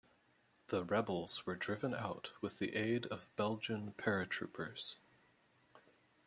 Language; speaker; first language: English; native; English